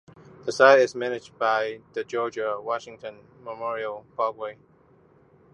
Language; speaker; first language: English; non-native, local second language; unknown